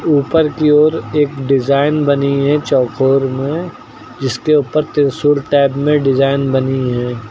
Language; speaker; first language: Hindi; native; Hindi